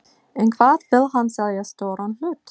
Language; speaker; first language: Icelandic; non-native, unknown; English